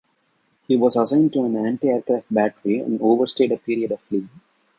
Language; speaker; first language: English; non-native, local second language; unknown